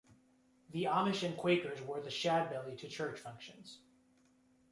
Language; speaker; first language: English; native; English